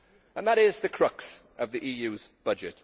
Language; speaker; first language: English; native; English